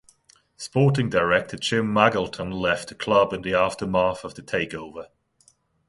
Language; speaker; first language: English; non-native, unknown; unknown